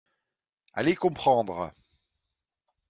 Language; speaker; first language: French; non-native, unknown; Dutch